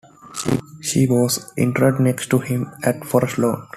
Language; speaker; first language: English; non-native, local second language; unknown